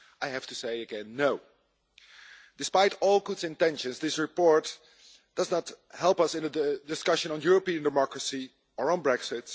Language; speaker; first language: English; non-native, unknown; Dutch